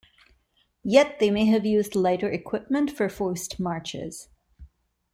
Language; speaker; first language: English; non-native, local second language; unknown